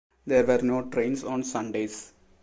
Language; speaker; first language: English; non-native, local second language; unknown